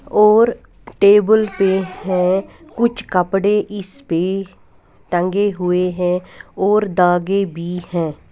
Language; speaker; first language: Hindi; non-native, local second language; Punjabi